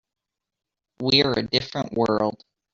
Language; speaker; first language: English; native; English